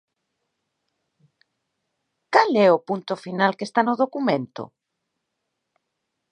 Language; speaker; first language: Galician; native; Galician